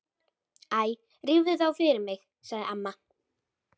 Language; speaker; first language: Icelandic; native; Icelandic